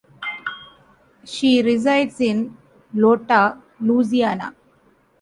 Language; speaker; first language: English; non-native, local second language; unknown